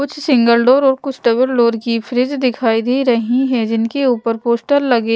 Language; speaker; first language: Hindi; non-native, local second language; Punjabi